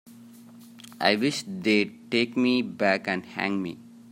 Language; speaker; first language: English; non-native, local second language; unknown